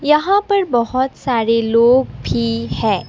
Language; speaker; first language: Hindi; non-native, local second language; Assamese